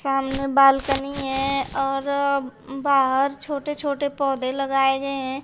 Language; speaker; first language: Hindi; native; Hindi